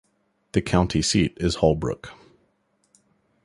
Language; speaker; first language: English; native; English